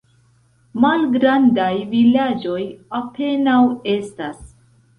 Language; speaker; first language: Esperanto; non-native, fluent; Central Kurdish